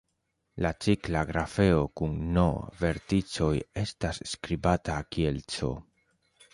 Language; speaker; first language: Esperanto; non-native, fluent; Spanish